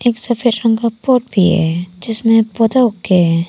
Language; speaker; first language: Hindi; non-native, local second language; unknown